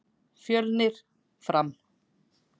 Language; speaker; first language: Icelandic; native; Icelandic